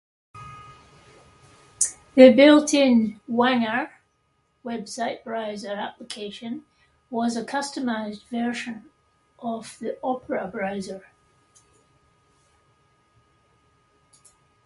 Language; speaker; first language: English; native; English